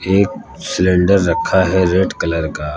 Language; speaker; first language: Hindi; native; Hindi